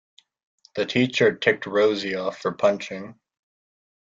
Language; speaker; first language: English; native; English